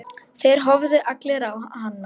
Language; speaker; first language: Icelandic; non-native, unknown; Polish